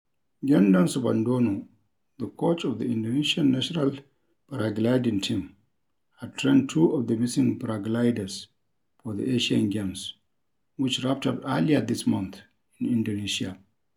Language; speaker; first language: English; non-native, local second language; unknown